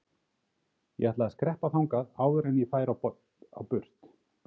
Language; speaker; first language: Icelandic; native; Icelandic